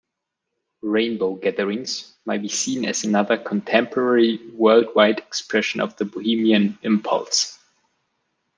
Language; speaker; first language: English; non-native, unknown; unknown